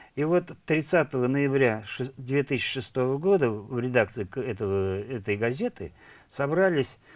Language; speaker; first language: Russian; non-native, local second language; Tatar